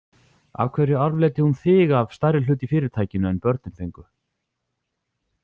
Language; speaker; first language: Icelandic; native; Icelandic